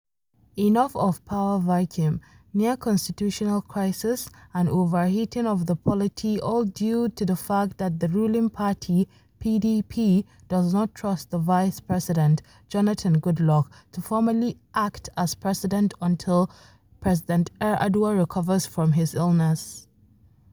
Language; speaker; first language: English; non-native, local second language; Hausa